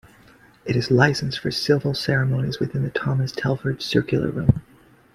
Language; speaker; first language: English; native; English